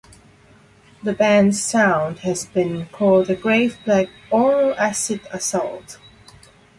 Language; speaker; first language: English; non-native, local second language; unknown